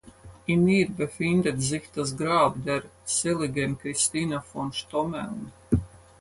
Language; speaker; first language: German; non-native, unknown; Latvian